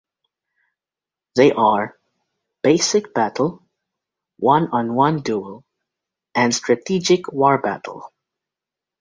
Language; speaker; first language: English; native; English